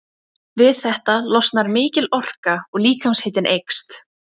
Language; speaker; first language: Icelandic; native; Icelandic